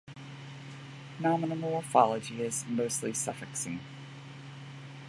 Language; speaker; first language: English; native; English